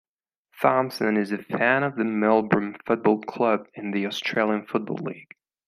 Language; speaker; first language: English; non-native, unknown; Spanish